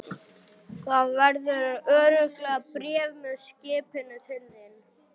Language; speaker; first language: Icelandic; non-native, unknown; German